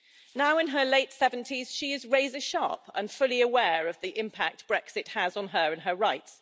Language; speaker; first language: English; native; English